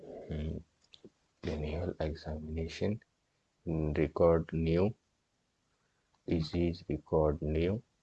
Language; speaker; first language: English; non-native, local second language; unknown